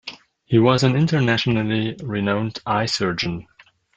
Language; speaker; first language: English; non-native, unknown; German